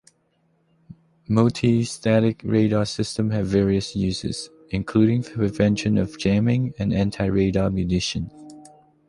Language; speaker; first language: English; non-native, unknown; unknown